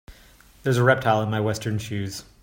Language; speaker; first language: English; native; English